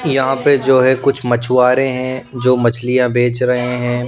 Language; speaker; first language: Hindi; non-native, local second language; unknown